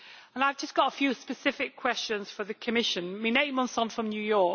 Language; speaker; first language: English; native; English